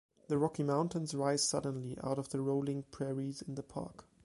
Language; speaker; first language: English; non-native, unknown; German